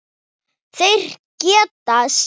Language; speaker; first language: Icelandic; non-native, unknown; Thai